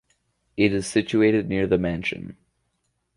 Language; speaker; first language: English; native; English